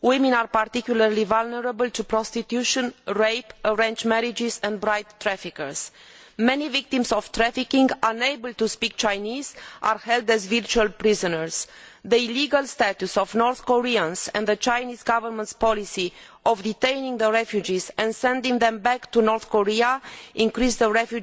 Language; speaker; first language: English; non-native, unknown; Romanian